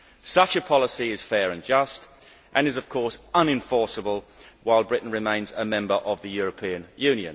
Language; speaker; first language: English; native; English